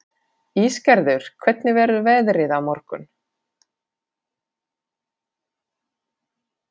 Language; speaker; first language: Icelandic; non-native, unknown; Finnish